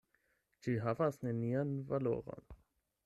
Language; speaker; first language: Esperanto; non-native, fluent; German